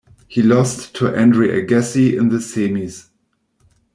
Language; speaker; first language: English; non-native, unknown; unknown